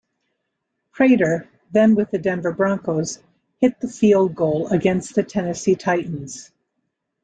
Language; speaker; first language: English; native; English